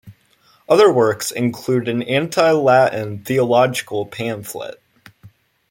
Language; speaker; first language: English; native; English